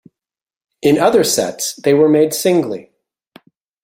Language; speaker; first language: English; native; English